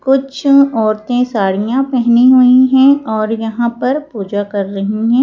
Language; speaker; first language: Hindi; native; Hindi